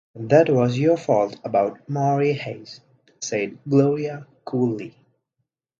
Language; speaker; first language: English; non-native, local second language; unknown